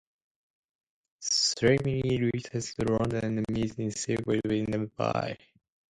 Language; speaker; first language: English; non-native, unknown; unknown